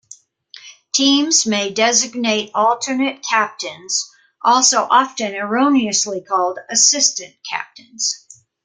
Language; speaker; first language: English; native; English